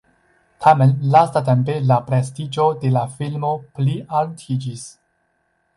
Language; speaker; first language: Esperanto; non-native, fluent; Chinese